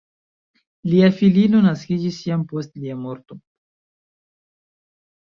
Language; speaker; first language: Esperanto; non-native, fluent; Chinese